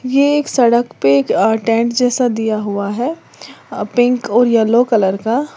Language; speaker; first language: Hindi; native; Hindi